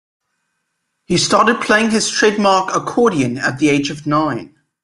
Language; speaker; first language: English; native; English